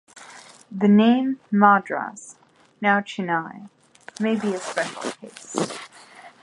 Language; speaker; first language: English; native; English